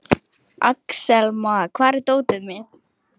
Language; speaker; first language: Icelandic; non-native, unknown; Lithuanian